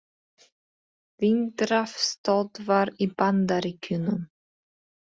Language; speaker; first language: Icelandic; non-native, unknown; Polish